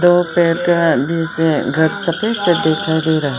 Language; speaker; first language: Hindi; non-native, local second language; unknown